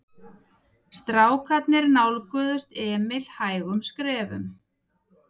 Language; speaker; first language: Icelandic; native; Icelandic